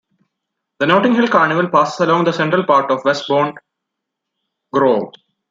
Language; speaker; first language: English; non-native, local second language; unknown